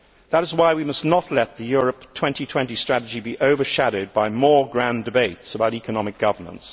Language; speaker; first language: English; native; English